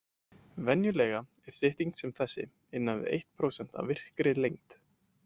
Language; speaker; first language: Icelandic; native; Icelandic